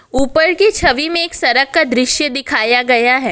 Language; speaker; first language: Hindi; non-native, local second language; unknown